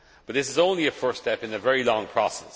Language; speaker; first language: English; non-native, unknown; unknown